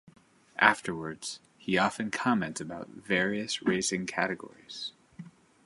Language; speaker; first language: English; native; English